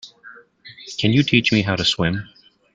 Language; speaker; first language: English; native; English